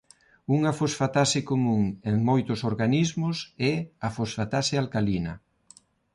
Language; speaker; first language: Galician; non-native, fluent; Spanish